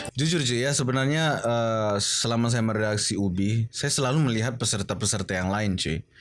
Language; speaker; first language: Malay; non-native, related language; Indonesian